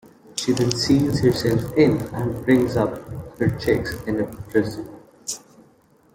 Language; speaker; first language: English; non-native, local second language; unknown